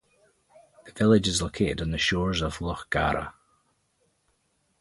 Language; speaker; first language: English; native; English